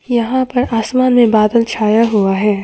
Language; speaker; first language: Hindi; non-native, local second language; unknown